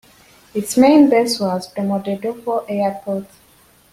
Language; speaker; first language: English; native; English